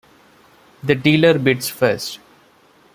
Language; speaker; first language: English; non-native, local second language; Malayalam